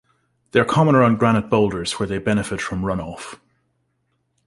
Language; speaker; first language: English; native; English